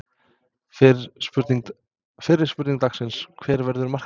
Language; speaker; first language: Icelandic; non-native, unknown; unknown